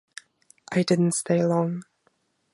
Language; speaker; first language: English; non-native, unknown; German